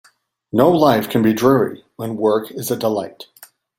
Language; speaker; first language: English; native; English